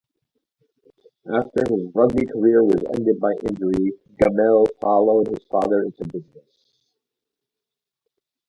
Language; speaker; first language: English; native; English